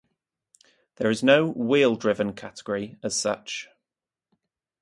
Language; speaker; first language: English; native; English